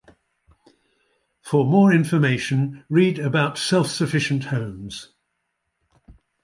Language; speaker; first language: English; native; English